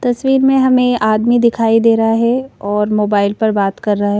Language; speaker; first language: Hindi; native; Hindi